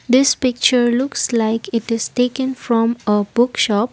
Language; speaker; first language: English; non-native, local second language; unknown